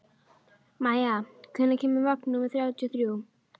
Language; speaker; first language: Icelandic; native; Icelandic